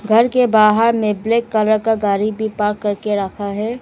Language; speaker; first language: Hindi; early bilingual, other home language; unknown